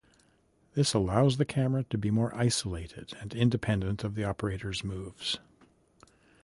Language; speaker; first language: English; native; English